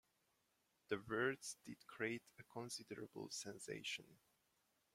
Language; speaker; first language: English; non-native, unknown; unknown